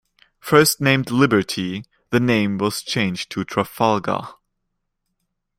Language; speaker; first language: English; non-native, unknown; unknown